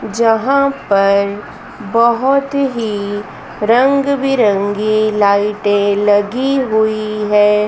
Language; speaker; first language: Hindi; native; Hindi